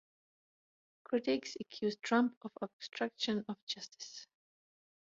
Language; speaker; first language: English; non-native, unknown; German